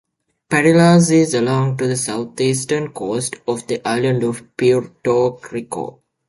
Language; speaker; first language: English; native; English